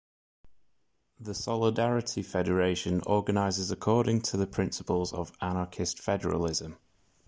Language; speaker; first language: English; native; English